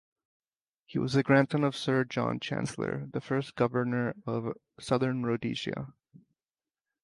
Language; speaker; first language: English; native; English